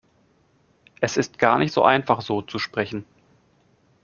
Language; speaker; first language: German; native; German